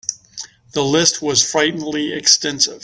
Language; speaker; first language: English; native; English